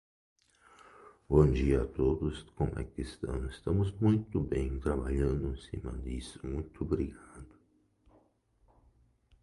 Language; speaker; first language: English; non-native, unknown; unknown